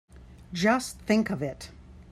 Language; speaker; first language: English; native; English